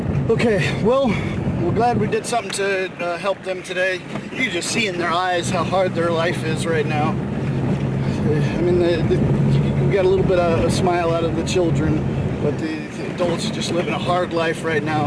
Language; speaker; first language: English; native; English